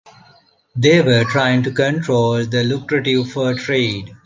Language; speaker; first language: English; non-native, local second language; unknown